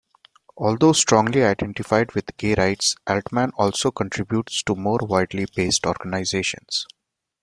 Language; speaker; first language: English; non-native, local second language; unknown